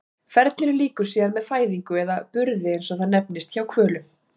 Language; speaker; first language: Icelandic; native; Icelandic